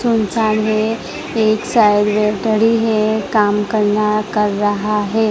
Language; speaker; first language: Hindi; non-native, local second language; Gujarati